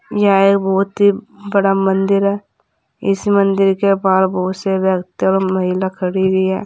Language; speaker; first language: Hindi; native; Hindi